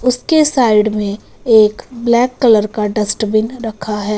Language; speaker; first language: Hindi; non-native, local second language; Punjabi